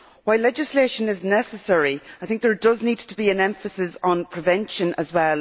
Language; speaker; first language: English; native; English